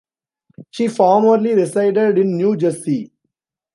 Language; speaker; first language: English; non-native, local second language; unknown